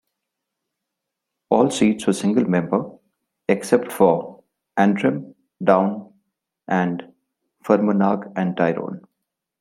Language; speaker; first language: English; non-native, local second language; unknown